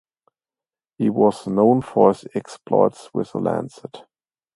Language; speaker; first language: English; non-native, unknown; German